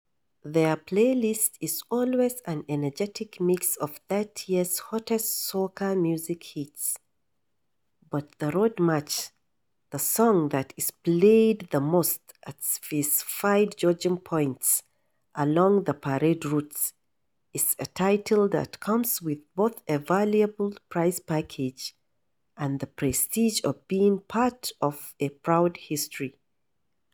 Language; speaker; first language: English; non-native, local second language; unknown